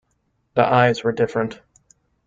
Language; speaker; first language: English; native; English